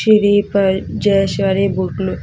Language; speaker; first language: Hindi; native; Hindi